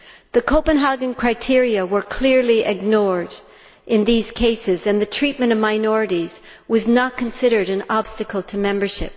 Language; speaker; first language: English; native; English